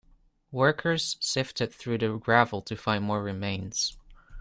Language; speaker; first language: English; non-native, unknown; Dutch